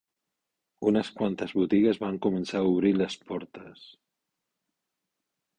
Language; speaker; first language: Catalan; non-native, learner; Spanish